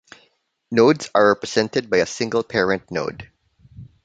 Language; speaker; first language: English; non-native, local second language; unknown